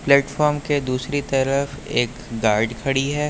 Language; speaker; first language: Hindi; native; Hindi